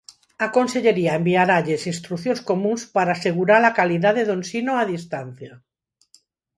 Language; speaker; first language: Galician; non-native, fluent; Spanish